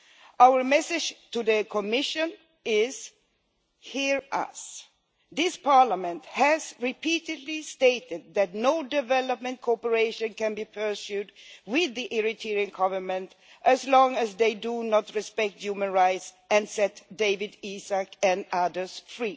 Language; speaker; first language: English; non-native, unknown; Swedish